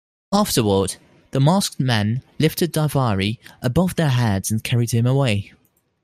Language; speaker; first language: English; non-native, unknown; Dutch